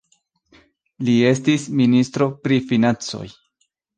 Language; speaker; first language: Esperanto; non-native, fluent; Spanish